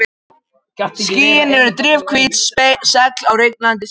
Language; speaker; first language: Icelandic; non-native, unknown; Japanese